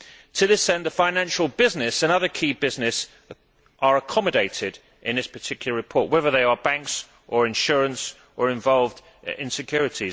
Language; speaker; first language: English; native; English